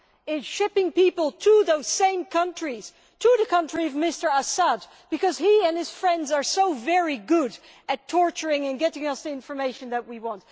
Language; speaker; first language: English; non-native, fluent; Dutch